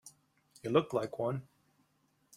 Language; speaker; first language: English; native; English